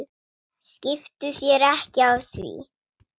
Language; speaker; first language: Icelandic; non-native, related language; Swedish